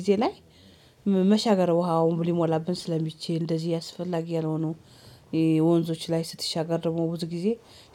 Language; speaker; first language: Amharic; native; Amharic